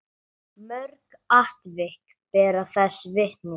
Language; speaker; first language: Icelandic; non-native, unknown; English